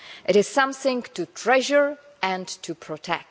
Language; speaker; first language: English; non-native, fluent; Czech